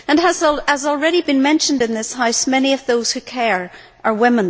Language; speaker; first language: English; native; English